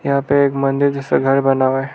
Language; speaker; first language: Hindi; non-native, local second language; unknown